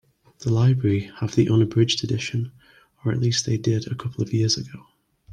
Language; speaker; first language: English; native; English